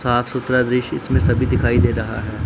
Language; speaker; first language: Hindi; non-native, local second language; Punjabi